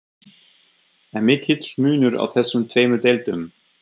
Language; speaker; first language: Icelandic; non-native, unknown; German